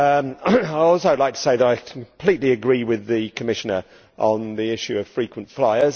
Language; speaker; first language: English; native; English